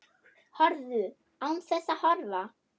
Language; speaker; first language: Icelandic; non-native, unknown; German